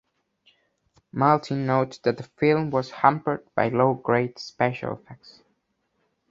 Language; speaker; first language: English; non-native, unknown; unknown